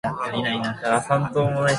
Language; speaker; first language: English; native; English